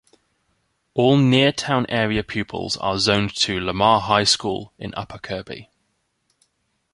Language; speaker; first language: English; native; English